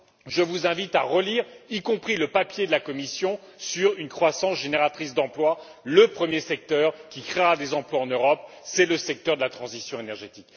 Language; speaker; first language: French; native; French